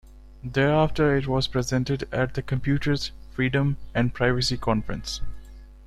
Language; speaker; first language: English; non-native, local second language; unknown